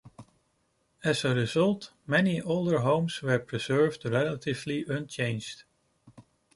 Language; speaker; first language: English; non-native, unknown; Dutch